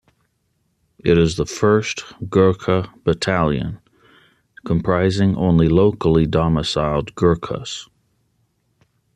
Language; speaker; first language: English; native; English